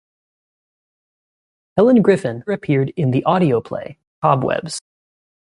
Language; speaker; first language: English; native; English